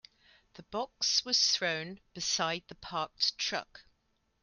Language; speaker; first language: English; native; English